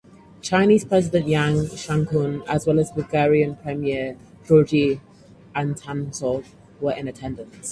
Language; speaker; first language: English; native; English